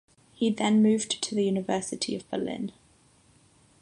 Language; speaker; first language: English; non-native, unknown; Catalan